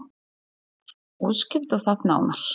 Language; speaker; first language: Icelandic; non-native, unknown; Polish